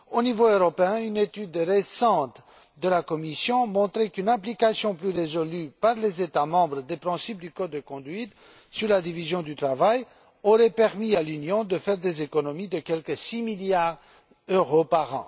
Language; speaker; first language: French; non-native, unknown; Romanian